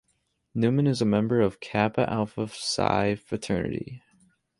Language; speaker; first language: English; native; English